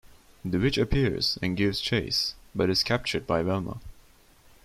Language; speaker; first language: English; non-native, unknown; Turkish